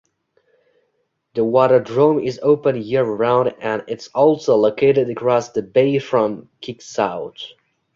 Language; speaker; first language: English; non-native, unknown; Uzbek